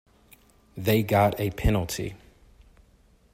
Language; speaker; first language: English; native; English